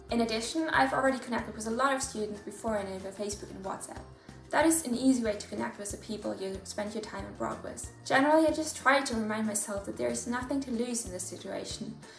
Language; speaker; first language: English; non-native, fluent; German